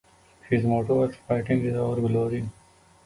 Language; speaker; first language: English; non-native, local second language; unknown